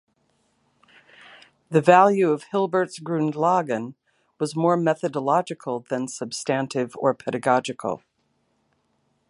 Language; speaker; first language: English; native; English